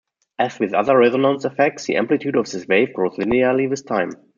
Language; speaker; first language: English; non-native, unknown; German